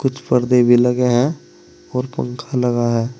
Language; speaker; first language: Hindi; native; Hindi